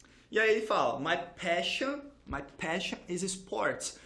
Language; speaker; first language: English; non-native, fluent; Portuguese